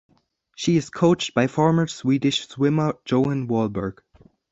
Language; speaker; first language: English; non-native, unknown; German